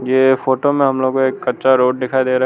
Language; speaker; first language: Hindi; non-native, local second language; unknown